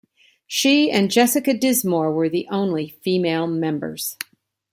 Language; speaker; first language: English; native; English